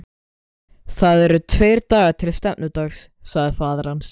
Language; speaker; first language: Icelandic; native; Icelandic